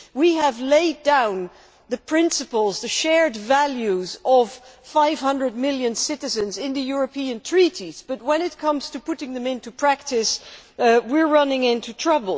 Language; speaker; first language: English; non-native, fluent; Dutch